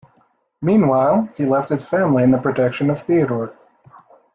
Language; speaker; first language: English; native; English